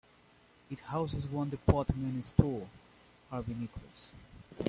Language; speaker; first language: English; non-native, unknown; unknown